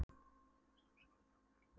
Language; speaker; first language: Icelandic; non-native, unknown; Polish